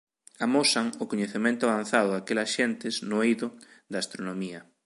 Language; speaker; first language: Galician; native; Galician